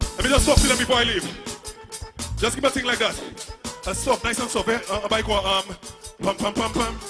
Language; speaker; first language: English; native; English